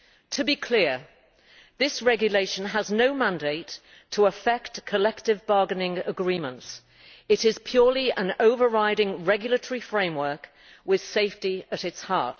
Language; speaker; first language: English; native; English